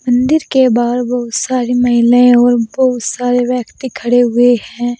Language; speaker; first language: Hindi; native; Hindi